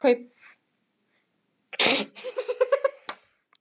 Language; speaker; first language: Icelandic; non-native, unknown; Spanish